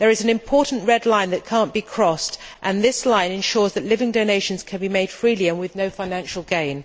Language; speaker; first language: English; native; English